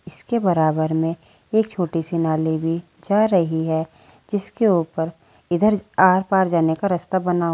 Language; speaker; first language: Hindi; native; Hindi